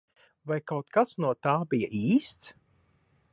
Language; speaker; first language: Latvian; early bilingual, heritage; Latvian